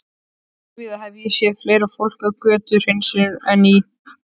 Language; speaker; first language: Icelandic; native; Icelandic